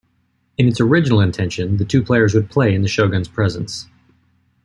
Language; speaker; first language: English; native; English